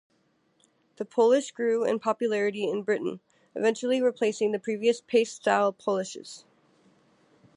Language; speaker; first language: English; native; English